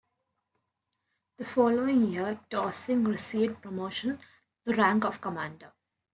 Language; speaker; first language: English; non-native, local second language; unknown